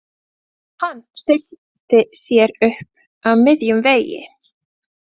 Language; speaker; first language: Icelandic; non-native, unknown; Latvian